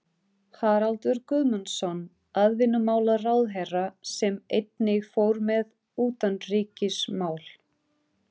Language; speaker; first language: Icelandic; non-native, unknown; Portuguese